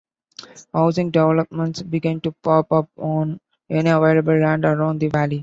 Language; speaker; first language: English; non-native, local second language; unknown